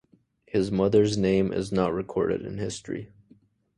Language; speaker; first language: English; native; English